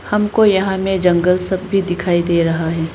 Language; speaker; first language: Hindi; non-native, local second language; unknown